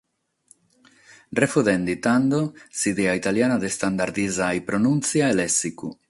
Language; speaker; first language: Sardinian; non-native, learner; Catalan